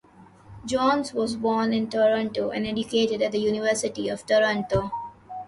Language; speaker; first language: English; non-native, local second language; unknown